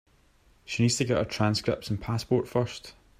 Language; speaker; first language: English; native; English